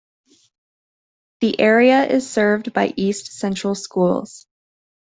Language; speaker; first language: English; native; English